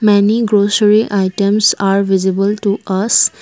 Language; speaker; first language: English; non-native, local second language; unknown